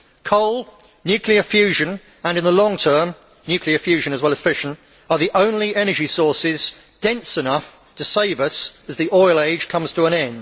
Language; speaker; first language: English; native; English